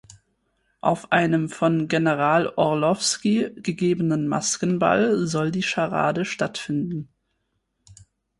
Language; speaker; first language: German; native; German